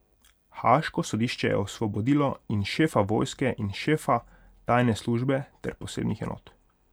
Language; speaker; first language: Slovenian; non-native, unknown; Hungarian